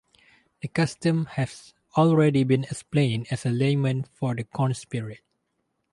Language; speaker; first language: English; non-native, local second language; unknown